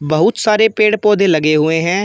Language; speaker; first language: Hindi; native; Hindi